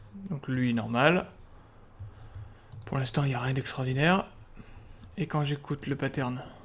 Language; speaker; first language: French; native; French